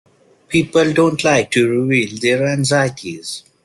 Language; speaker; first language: English; non-native, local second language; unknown